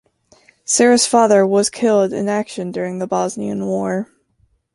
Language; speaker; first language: English; native; English